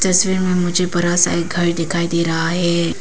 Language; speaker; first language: Hindi; non-native, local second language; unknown